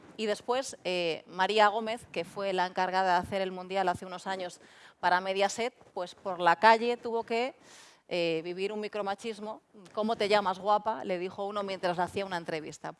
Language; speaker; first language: Spanish; non-native, local second language; Galician